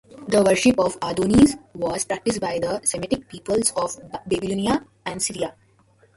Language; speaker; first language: English; non-native, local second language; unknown